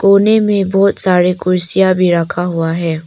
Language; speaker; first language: Hindi; non-native, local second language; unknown